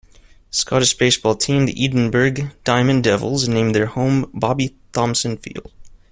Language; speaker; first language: English; native; English